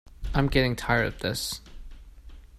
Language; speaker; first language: English; non-native, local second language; Cantonese